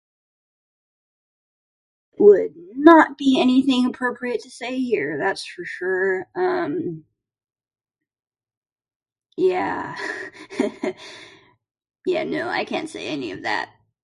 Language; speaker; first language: English; native; English